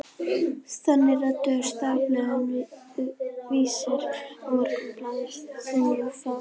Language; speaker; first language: Icelandic; native; Icelandic